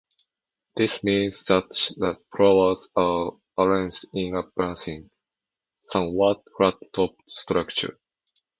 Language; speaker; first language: English; non-native, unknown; Japanese